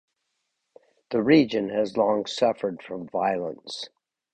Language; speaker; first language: English; native; English